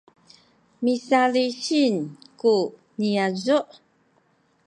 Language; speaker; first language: Sakizaya; non-native, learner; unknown